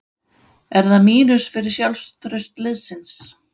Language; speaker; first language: Icelandic; non-native, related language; Danish